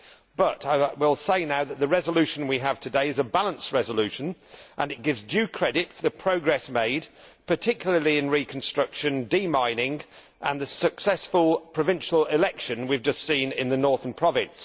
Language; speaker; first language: English; native; English